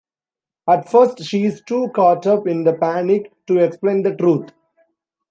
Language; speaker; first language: English; non-native, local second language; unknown